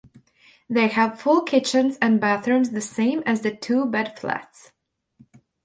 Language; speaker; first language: English; non-native, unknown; Latvian